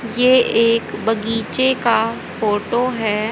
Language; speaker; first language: Hindi; native; Hindi